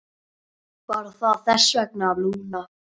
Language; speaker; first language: Icelandic; native; Icelandic